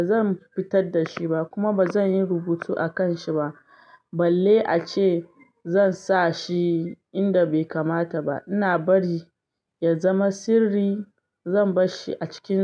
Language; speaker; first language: Hausa; non-native, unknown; Yoruba